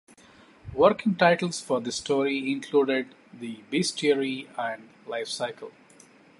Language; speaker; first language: English; non-native, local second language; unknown